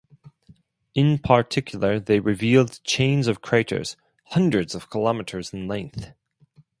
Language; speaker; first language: English; non-native, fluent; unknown